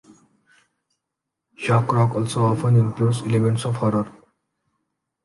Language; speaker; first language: English; non-native, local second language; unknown